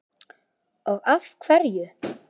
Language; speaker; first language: Icelandic; native; Icelandic